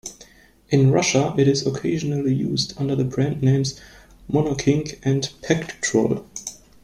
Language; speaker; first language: English; non-native, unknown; German